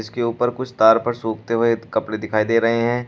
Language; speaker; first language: Hindi; native; Hindi